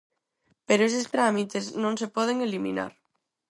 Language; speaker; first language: Galician; non-native, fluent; Spanish